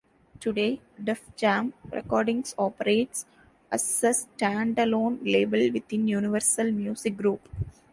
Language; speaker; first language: English; non-native, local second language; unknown